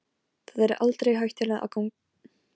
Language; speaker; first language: Icelandic; non-native, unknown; Polish